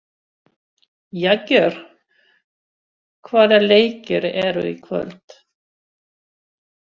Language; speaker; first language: Icelandic; non-native, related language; Swedish